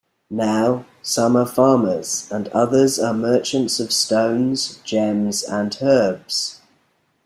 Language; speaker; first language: English; native; English